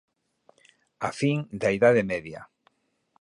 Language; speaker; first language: Galician; native; Galician